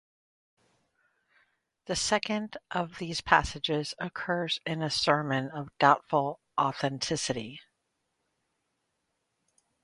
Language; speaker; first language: English; native; English